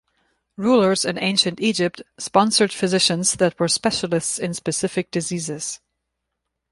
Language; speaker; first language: English; non-native, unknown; German